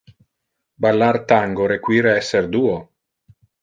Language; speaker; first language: Interlingua; non-native, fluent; Italian